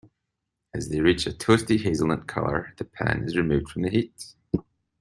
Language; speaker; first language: English; native; English